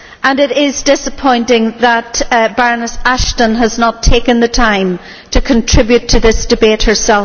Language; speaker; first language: English; native; English